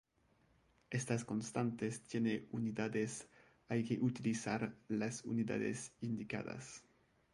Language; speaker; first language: Spanish; non-native, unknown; French